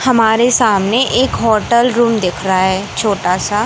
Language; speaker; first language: Hindi; native; Hindi